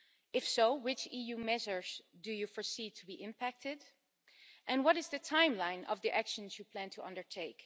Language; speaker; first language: English; non-native, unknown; Dutch